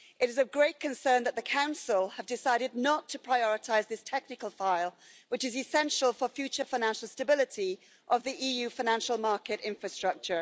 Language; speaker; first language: English; native; English